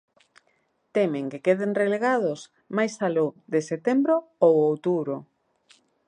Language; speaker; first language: Galician; native; Galician